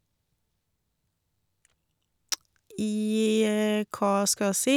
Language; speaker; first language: Norwegian; non-native, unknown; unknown